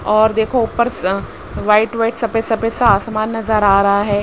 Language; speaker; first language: Hindi; native; Hindi